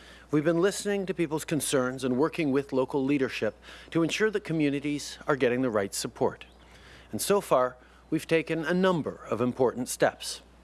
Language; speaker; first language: English; early bilingual, other home language; French